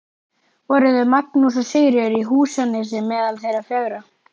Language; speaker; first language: Icelandic; native; Icelandic